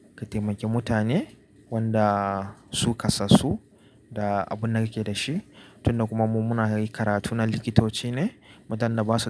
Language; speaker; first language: Hausa; native; Hausa